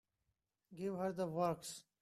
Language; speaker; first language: English; non-native, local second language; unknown